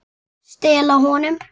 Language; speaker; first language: Icelandic; native; Icelandic